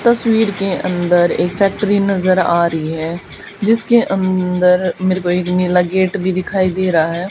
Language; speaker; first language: Hindi; native; Hindi